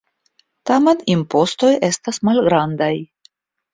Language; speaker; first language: Esperanto; non-native, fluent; Russian